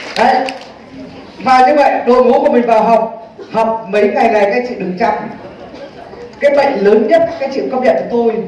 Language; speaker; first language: Vietnamese; native; Vietnamese